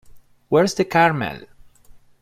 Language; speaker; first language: English; non-native, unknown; Spanish